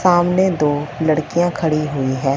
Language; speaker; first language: Hindi; non-native, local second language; Punjabi